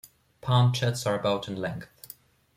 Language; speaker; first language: English; non-native, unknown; German